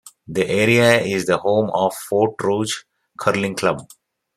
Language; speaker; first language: English; native; English